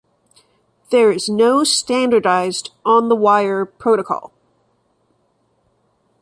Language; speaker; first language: English; non-native, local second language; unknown